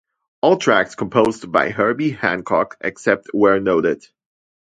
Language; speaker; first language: English; non-native, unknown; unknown